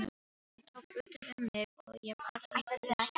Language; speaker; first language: Icelandic; non-native, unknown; Filipino